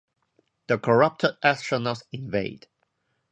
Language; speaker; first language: English; non-native, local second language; Cantonese